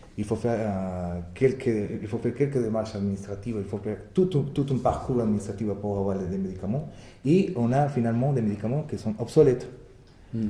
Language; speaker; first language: French; non-native, fluent; Spanish